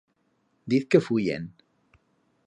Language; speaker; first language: Aragonese; native; Aragonese